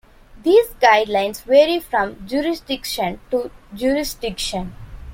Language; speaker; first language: English; non-native, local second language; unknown